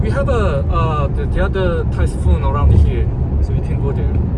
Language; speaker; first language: English; non-native, fluent; Korean